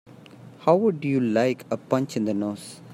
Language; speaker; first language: English; non-native, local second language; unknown